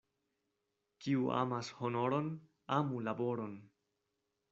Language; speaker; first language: Esperanto; non-native, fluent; Spanish